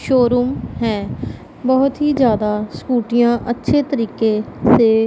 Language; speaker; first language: Hindi; non-native, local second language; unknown